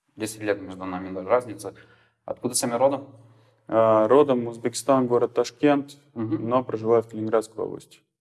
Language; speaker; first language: Russian; native; Russian